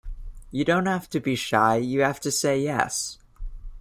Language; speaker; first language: English; native; English